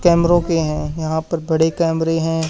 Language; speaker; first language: Hindi; native; Hindi